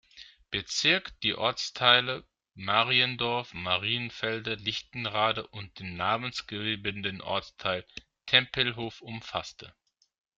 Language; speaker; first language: German; non-native, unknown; Greek